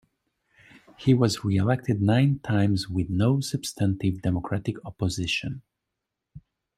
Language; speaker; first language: English; non-native, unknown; Hungarian